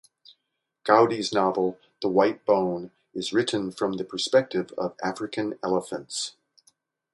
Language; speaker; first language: English; native; English